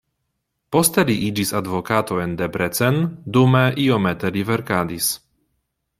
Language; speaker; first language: Esperanto; non-native, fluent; Polish